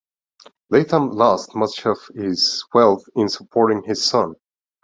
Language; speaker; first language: English; non-native, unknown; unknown